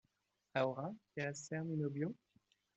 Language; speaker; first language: Spanish; non-native, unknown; French